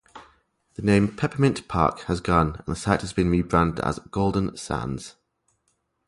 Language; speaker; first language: English; native; English